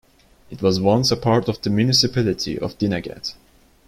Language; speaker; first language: English; non-native, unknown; Turkish